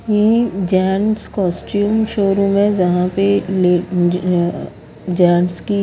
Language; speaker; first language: Hindi; native; Hindi